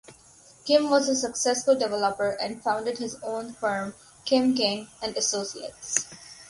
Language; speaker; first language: English; non-native, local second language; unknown